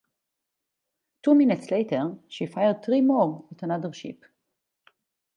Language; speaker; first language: English; non-native, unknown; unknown